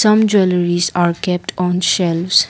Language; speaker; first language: English; non-native, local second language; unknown